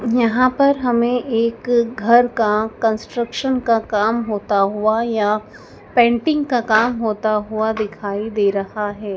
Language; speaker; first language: Hindi; native; Hindi